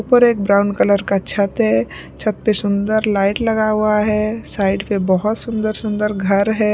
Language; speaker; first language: Hindi; non-native, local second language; Punjabi